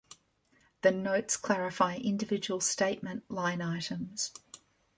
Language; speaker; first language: English; native; English